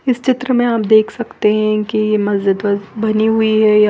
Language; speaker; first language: Hindi; non-native, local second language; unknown